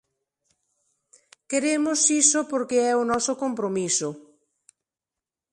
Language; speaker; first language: Galician; non-native, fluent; Spanish